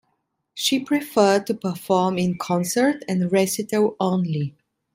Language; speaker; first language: English; non-native, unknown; Italian